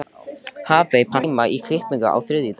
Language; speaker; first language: Icelandic; native; Icelandic